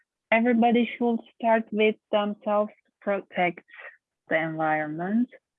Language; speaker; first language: English; non-native, learner; Turkish